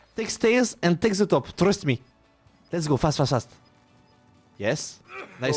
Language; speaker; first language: English; non-native, learner; French